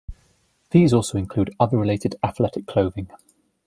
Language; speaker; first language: English; native; English